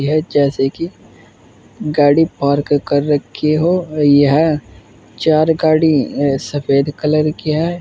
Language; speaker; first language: Hindi; native; Hindi